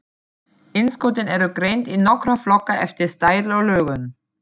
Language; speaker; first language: Icelandic; non-native, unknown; German